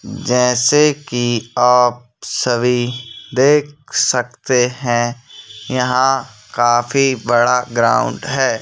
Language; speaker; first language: Hindi; native; Hindi